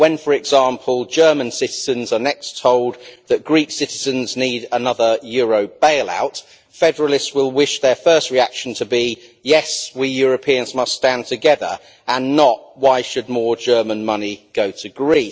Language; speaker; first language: English; native; English